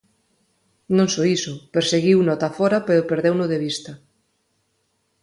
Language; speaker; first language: Galician; non-native, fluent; Spanish